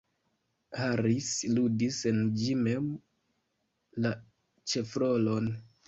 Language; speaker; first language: Esperanto; non-native, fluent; Kinyarwanda